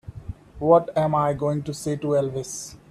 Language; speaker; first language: English; non-native, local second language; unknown